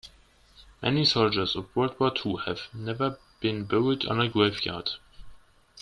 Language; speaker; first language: English; non-native, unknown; German